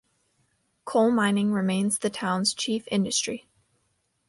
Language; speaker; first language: English; native; English